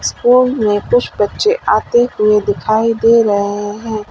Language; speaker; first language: Hindi; native; Hindi